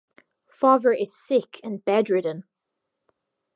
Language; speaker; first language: English; native; English